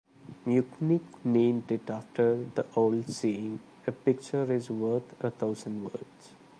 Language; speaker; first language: English; non-native, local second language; Malayalam